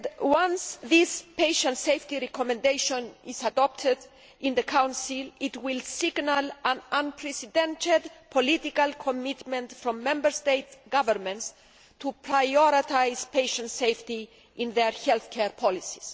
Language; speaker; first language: English; non-native, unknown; Greek